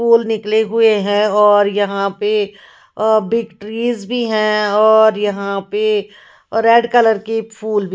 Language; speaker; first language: Hindi; non-native, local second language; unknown